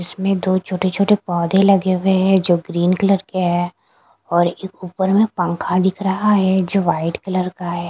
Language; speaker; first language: Hindi; non-native, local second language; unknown